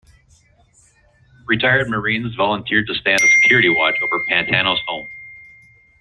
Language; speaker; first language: English; non-native, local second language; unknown